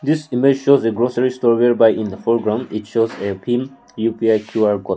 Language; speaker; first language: English; non-native, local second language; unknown